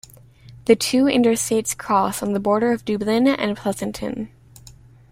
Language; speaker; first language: English; native; English